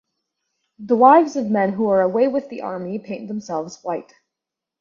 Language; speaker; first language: English; native; English